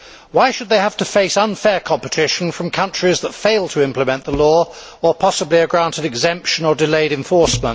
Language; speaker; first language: English; native; English